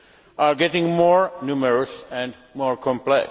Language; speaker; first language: English; non-native, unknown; Czech